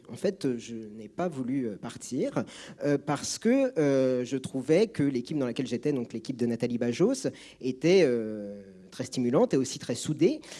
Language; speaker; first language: French; native; French